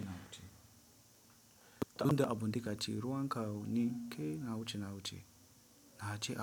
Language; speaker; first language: Hausa; non-native, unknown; Tiv